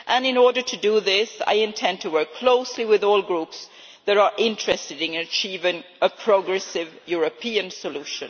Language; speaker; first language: English; non-native, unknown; Swedish